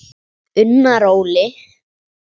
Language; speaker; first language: Icelandic; native; Icelandic